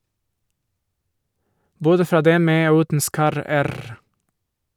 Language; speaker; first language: Norwegian; non-native, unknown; Portuguese